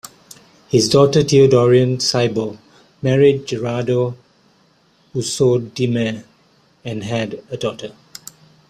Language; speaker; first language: English; non-native, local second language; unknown